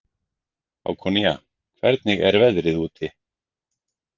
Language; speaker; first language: Icelandic; native; Icelandic